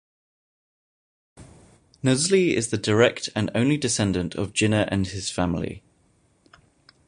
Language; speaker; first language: English; native; English